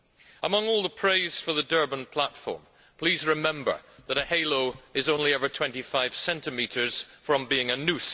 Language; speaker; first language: English; native; English